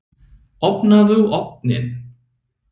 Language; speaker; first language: Icelandic; non-native, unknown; English